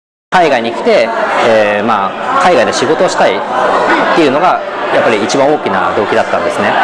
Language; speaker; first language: Japanese; native; Japanese